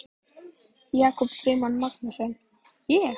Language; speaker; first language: Icelandic; native; Icelandic